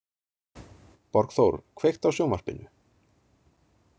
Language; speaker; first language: Icelandic; native; Icelandic